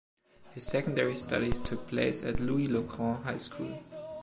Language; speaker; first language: English; non-native, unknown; German